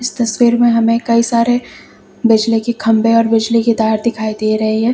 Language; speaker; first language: Hindi; native; Hindi